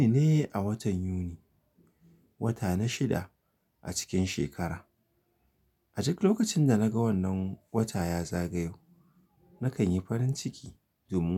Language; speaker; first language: Hausa; native; Hausa